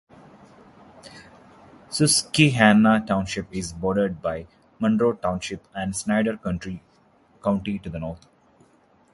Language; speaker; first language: English; non-native, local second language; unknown